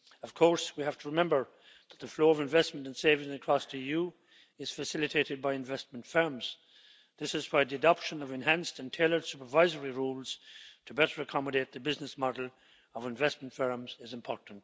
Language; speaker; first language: English; native; English